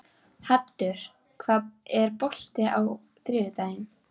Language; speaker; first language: Icelandic; native; Icelandic